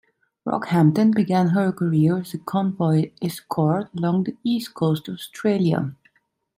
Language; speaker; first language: English; non-native, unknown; Italian